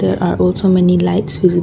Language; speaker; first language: English; non-native, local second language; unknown